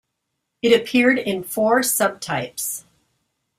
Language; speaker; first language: English; native; English